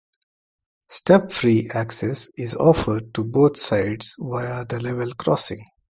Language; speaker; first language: English; non-native, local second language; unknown